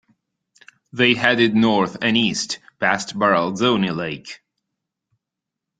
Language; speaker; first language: English; non-native, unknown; Italian